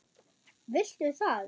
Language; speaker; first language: Icelandic; non-native, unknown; German